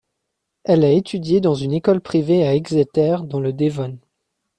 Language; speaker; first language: French; native; French